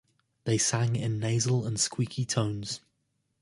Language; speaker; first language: English; native; English